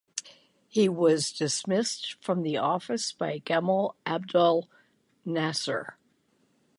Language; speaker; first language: English; native; English